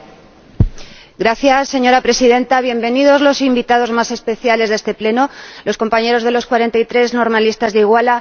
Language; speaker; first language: Spanish; native; Spanish